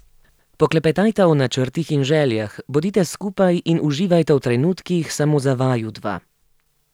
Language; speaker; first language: Slovenian; native; Slovenian